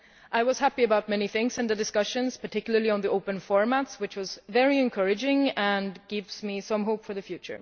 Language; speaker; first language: English; non-native, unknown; Swedish